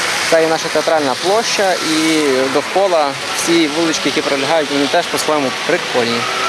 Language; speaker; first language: Ukrainian; native; Ukrainian